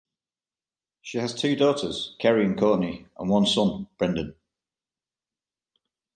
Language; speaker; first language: English; native; English